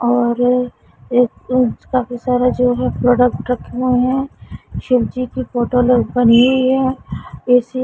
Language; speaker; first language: Hindi; non-native, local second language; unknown